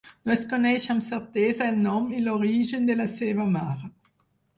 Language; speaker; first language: Catalan; non-native, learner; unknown